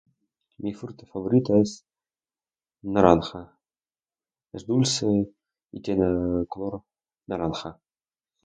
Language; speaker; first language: Spanish; non-native, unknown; Russian